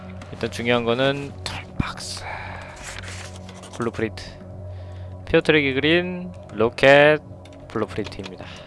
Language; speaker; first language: Korean; native; Korean